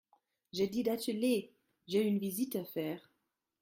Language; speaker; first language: French; non-native, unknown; German